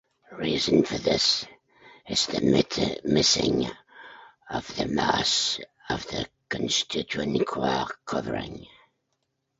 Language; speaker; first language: English; native; English